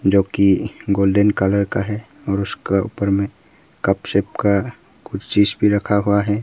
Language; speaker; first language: Hindi; early bilingual, other home language; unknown